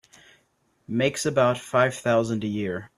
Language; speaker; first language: English; native; English